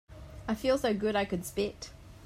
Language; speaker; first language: English; native; English